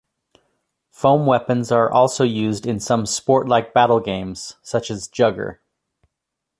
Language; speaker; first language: English; native; English